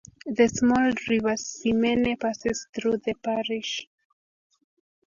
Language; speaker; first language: English; native; English